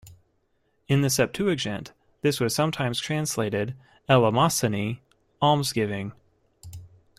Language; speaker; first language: English; native; English